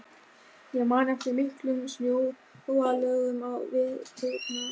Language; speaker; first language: Icelandic; non-native, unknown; German